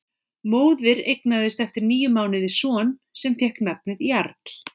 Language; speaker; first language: Icelandic; native; Icelandic